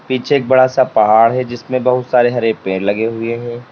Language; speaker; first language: Hindi; native; Hindi